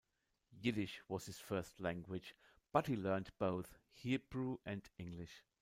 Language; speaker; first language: English; non-native, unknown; German